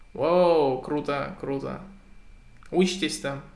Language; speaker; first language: Russian; native; Russian